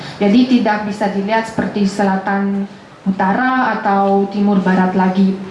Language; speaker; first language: Indonesian; non-native, fluent; Romanian